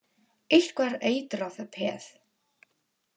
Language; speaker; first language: Icelandic; non-native, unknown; Polish